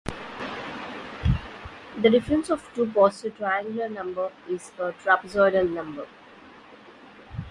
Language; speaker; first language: English; non-native, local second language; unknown